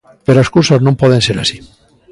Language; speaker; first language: Galician; native; Galician